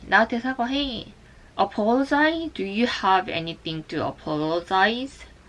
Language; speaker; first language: English; non-native, learner; Korean